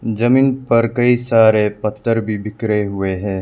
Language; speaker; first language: Hindi; non-native, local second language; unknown